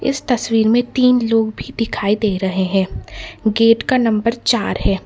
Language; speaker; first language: Hindi; non-native, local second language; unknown